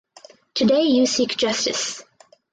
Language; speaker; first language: English; native; English